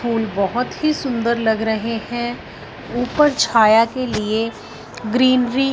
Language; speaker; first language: Hindi; non-native, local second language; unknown